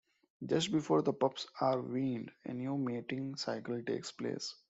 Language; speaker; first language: English; non-native, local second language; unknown